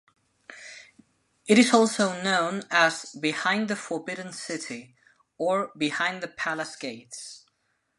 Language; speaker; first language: English; non-native, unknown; Spanish